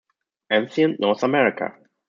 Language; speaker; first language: English; non-native, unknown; German